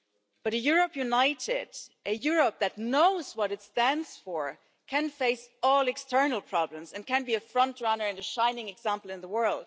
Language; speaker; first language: English; non-native, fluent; German